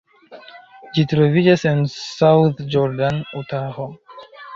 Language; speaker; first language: Esperanto; non-native, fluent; Chinese